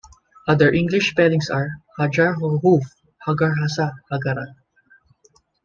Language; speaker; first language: English; non-native, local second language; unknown